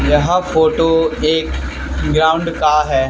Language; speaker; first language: Hindi; native; Hindi